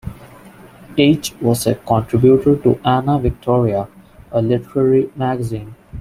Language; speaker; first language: English; non-native, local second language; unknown